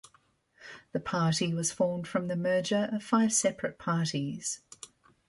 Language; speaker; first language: English; native; English